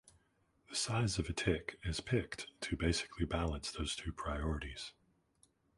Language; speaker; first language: English; native; English